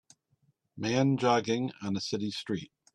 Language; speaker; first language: English; native; English